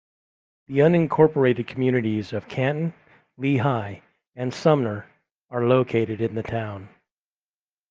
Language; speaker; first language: English; native; English